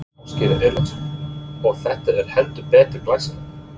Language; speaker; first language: Icelandic; non-native, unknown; English